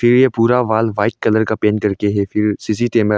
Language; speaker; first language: Hindi; non-native, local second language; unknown